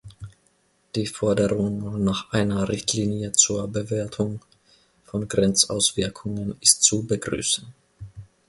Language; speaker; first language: German; non-native, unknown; Finnish